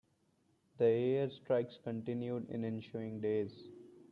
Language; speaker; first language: English; non-native, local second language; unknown